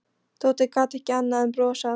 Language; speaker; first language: Icelandic; non-native, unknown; Polish